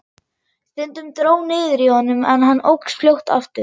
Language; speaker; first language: Icelandic; non-native, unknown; German